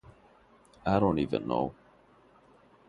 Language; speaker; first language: English; non-native, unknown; Bangla